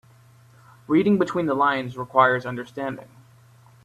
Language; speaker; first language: English; native; English